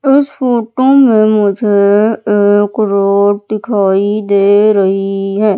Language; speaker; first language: Hindi; native; Hindi